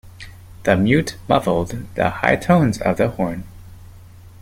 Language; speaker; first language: English; native; English